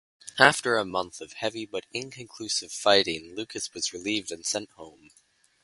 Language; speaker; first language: English; native; English